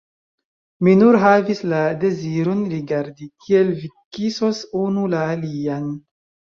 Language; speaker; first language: Esperanto; non-native, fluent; Chinese